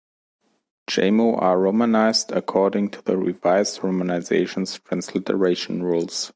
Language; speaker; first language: English; non-native, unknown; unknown